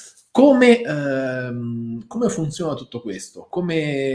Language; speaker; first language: Italian; native; Italian